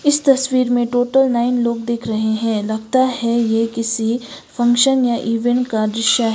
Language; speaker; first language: Hindi; non-native, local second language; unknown